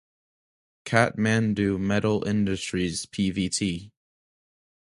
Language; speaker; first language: English; native; English